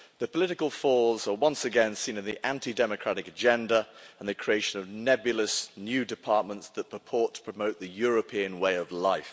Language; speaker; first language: English; native; English